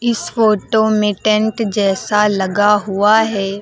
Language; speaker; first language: Hindi; native; Hindi